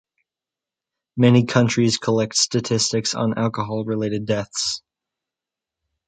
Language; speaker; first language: English; native; English